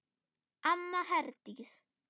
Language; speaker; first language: Icelandic; non-native, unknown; German